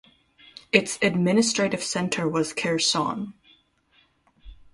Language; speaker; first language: English; native; English